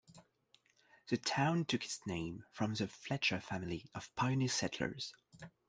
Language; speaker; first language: English; non-native, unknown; French